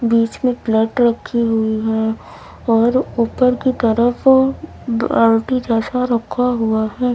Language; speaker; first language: Hindi; native; Hindi